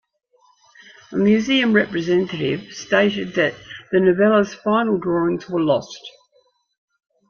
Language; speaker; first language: English; native; English